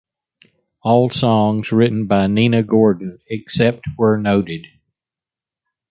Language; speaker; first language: English; native; English